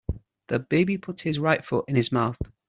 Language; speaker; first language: English; native; English